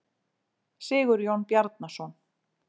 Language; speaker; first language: Icelandic; native; Icelandic